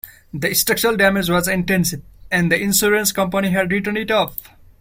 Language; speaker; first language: English; non-native, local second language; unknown